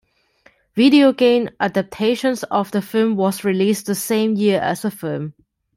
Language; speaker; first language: English; non-native, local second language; Cantonese